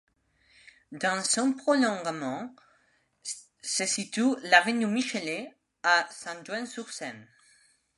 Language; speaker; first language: French; non-native, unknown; Spanish